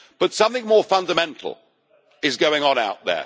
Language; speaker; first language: English; native; English